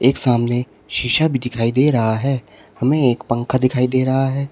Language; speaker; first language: Hindi; native; Hindi